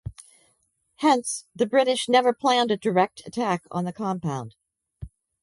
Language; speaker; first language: English; native; English